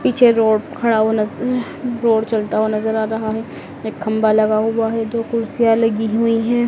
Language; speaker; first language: Hindi; native; Hindi